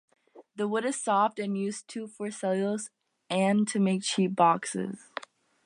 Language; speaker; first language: English; native; English